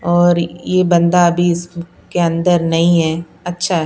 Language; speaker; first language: Hindi; non-native, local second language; Punjabi